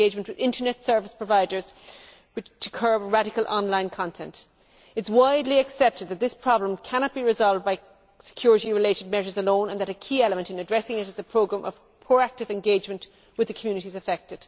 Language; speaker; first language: English; native; English